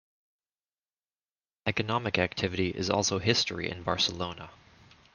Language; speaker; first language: English; native; English